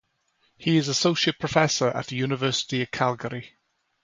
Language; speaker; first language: English; native; English